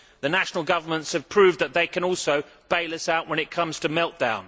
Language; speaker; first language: English; native; English